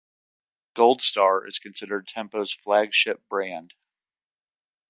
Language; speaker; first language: English; native; English